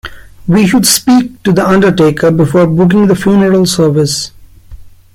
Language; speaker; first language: English; non-native, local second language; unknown